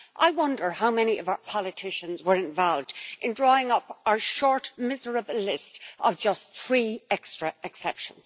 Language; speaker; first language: English; native; English